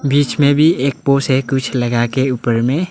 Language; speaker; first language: Hindi; early bilingual, other home language; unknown